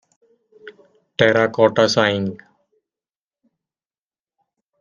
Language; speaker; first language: English; non-native, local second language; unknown